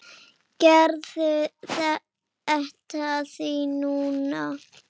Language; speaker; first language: Icelandic; native; Icelandic